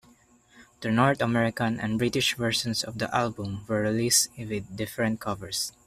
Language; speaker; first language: English; non-native, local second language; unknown